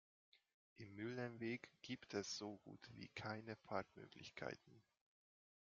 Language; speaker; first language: German; non-native, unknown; Hungarian